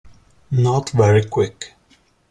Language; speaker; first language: English; non-native, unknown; Italian